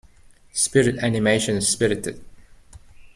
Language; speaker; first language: English; native; English